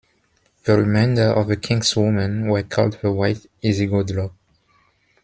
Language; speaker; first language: English; non-native, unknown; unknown